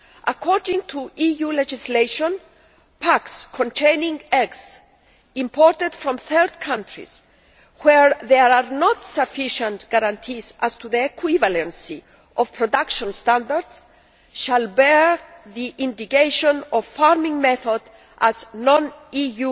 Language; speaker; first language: English; non-native, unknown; Greek